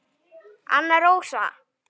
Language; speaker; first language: Icelandic; native; Icelandic